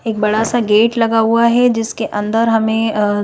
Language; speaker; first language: Hindi; native; Hindi